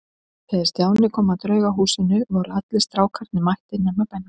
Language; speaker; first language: Icelandic; native; Icelandic